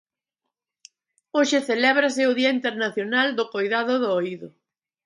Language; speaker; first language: Galician; native; Galician